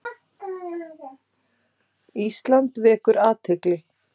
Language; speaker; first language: Icelandic; native; Icelandic